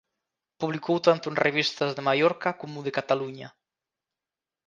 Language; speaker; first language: Galician; native; Galician